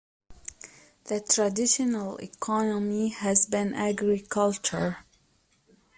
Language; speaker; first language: English; native; English